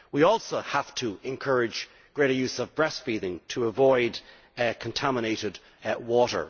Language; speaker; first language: English; native; English